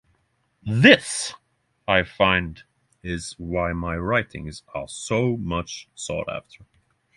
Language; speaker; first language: English; non-native, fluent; Norwegian